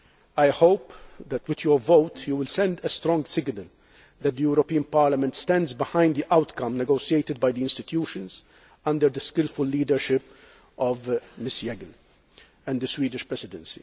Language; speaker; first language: English; non-native, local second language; Maltese